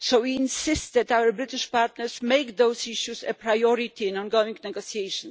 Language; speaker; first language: English; non-native, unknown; Polish